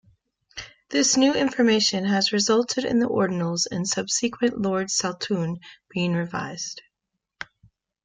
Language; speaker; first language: English; native; English